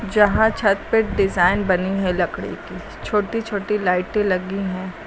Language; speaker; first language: Hindi; native; Hindi